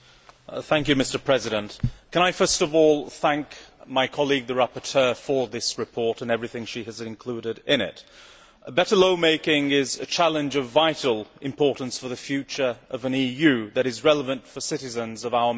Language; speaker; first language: English; native; English